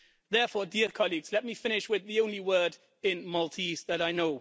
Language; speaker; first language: English; non-native, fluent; Dutch